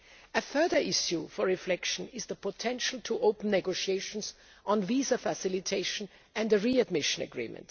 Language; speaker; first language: English; non-native, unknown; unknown